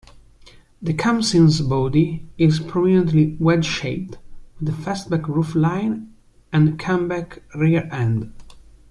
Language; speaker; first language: English; non-native, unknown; Italian